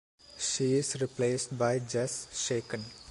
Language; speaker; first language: English; non-native, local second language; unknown